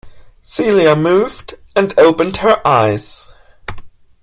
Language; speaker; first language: English; non-native, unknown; German